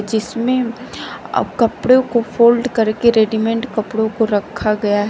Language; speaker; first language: Hindi; native; Hindi